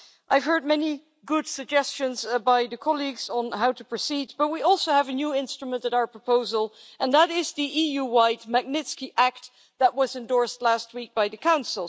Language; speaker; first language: English; non-native, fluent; Dutch